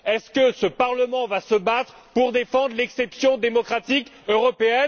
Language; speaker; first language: French; native; French